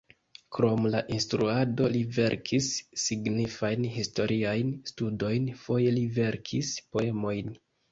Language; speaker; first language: Esperanto; non-native, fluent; Kinyarwanda